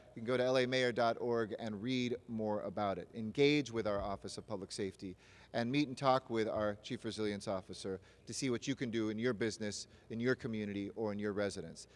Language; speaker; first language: English; native; English